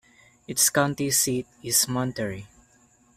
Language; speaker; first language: English; non-native, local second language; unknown